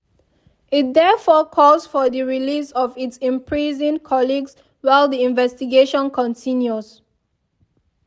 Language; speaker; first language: English; non-native, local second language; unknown